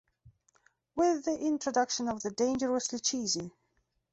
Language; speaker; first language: English; non-native, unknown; Belarusian